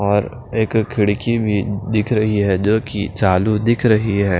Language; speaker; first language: Hindi; non-native, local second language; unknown